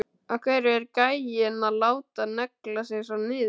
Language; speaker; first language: Icelandic; native; Icelandic